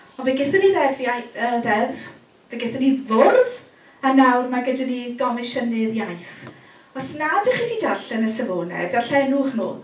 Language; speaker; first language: Welsh; native; Welsh